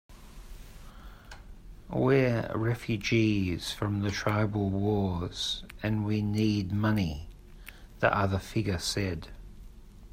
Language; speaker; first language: English; native; English